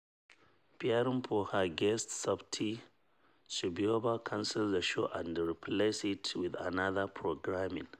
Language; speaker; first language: English; non-native, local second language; Hausa